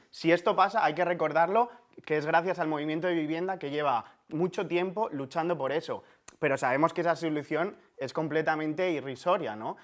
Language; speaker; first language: Spanish; native; Spanish